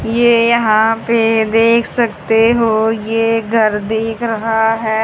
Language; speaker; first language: Hindi; native; Hindi